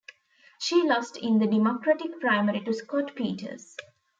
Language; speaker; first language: English; non-native, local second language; Tamil